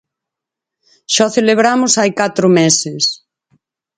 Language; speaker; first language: Galician; native; Galician